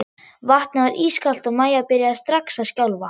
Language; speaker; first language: Icelandic; non-native, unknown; German